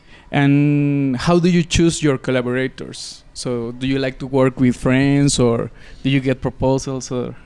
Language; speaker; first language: English; non-native, fluent; Spanish